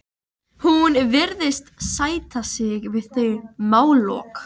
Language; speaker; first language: Icelandic; native; Icelandic